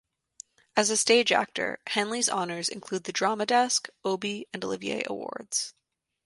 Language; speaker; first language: English; native; English